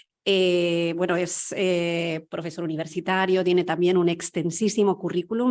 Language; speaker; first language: Spanish; native; Spanish